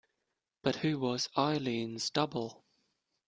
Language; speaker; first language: English; non-native, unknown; German